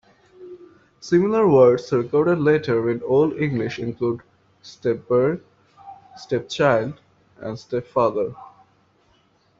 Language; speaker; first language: English; non-native, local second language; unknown